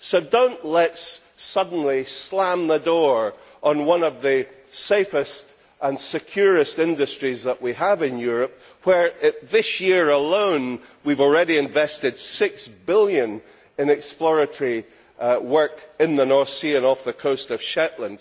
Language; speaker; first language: English; native; English